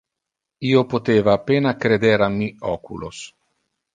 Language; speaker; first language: Interlingua; non-native, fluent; Italian